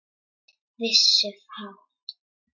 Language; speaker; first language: Icelandic; non-native, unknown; Czech